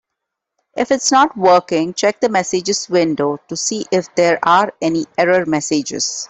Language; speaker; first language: English; non-native, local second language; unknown